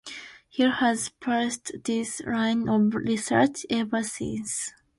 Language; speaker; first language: English; non-native, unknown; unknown